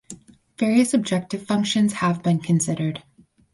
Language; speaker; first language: English; native; English